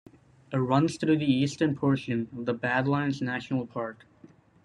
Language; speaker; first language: English; native; English